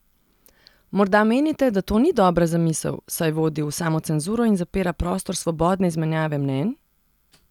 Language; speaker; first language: Slovenian; non-native, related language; Serbian